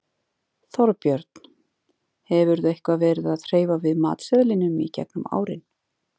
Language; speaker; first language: Icelandic; native; Icelandic